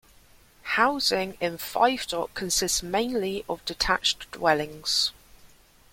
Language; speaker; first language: English; native; English